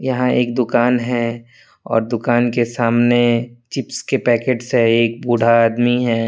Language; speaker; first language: Hindi; non-native, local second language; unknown